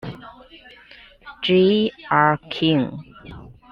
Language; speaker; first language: English; non-native, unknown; Chinese